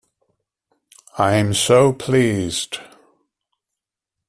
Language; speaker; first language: English; native; English